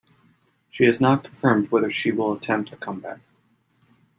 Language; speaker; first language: English; native; English